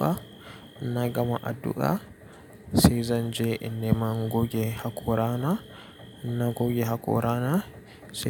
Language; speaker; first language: Hausa; native; Hausa